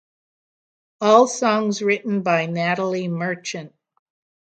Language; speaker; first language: English; native; English